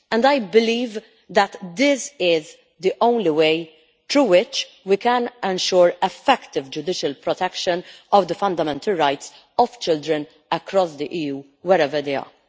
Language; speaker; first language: English; non-native, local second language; Maltese